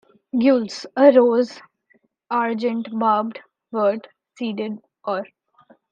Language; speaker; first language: English; non-native, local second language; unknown